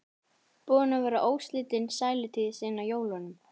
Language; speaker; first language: Icelandic; native; Icelandic